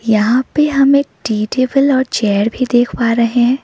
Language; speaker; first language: Hindi; non-native, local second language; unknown